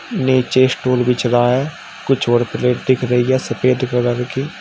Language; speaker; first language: Hindi; native; Hindi